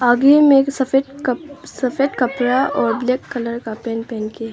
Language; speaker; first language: Hindi; non-native, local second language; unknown